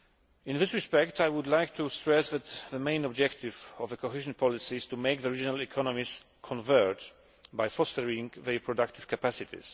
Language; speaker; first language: English; non-native, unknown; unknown